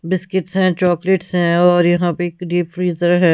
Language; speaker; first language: Hindi; non-native, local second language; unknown